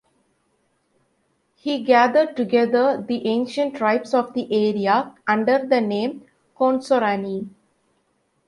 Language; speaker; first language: English; non-native, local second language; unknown